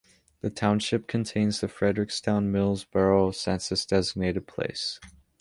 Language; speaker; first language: English; native; English